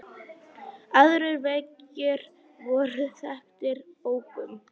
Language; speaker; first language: Icelandic; non-native, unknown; Polish